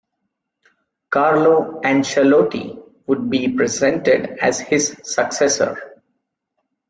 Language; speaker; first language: English; non-native, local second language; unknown